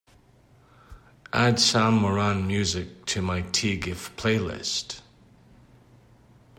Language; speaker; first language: English; native; English